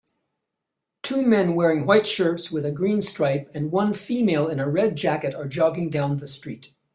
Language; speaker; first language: English; native; English